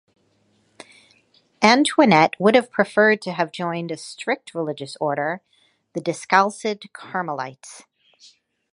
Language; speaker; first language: English; native; English